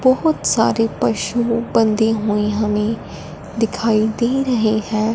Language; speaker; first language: Hindi; non-native, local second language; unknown